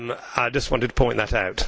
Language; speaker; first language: English; native; English